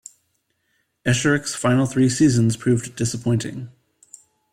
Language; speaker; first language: English; native; English